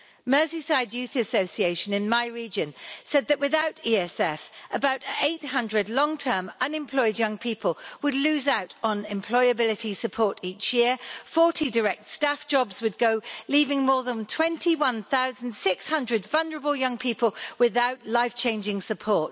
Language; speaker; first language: English; native; English